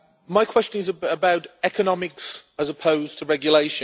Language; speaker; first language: English; native; English